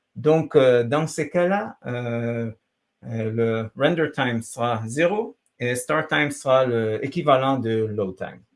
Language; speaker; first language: French; non-native, fluent; Hebrew